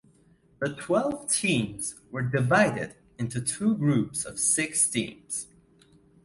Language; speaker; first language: English; non-native, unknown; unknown